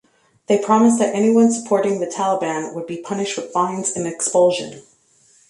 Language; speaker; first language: English; native; English